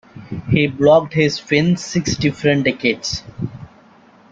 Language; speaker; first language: English; native; English